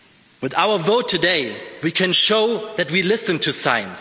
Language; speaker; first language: English; non-native, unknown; German